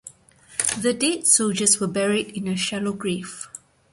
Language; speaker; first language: English; non-native, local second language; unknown